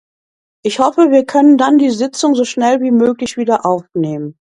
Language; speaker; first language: German; native; German